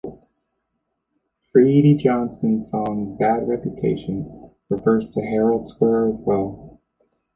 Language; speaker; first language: English; native; English